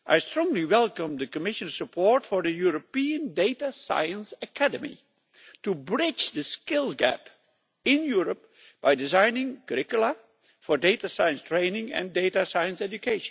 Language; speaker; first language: English; non-native, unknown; Dutch